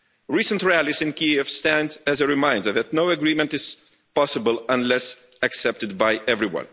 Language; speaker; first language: English; non-native, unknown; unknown